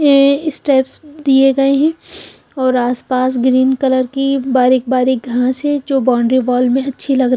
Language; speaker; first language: Hindi; non-native, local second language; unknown